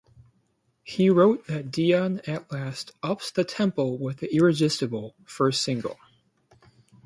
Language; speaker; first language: English; native; English